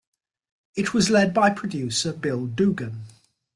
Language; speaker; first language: English; native; English